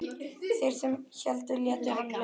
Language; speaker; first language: Icelandic; native; Icelandic